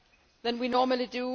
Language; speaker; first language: English; non-native, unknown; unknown